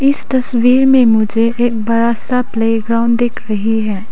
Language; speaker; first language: Hindi; non-native, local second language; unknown